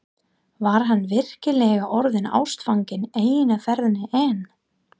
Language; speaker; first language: Icelandic; non-native, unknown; English